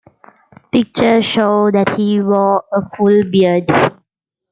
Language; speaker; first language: English; non-native, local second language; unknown